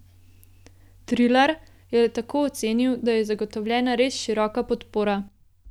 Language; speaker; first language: Slovenian; native; Slovenian